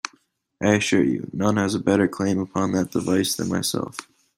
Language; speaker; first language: English; native; English